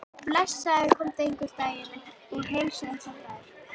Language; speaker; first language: Icelandic; native; Icelandic